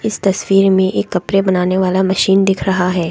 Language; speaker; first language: Hindi; non-native, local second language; Assamese